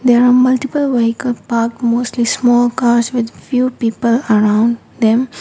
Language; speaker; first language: English; non-native, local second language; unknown